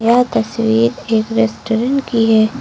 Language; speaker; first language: Hindi; native; Hindi